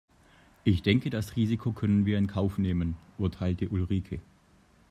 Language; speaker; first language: German; native; German